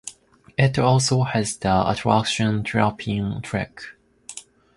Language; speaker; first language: English; non-native, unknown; Japanese